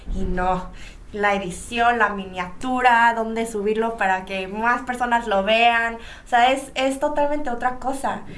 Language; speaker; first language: Spanish; early bilingual, other home language; Korean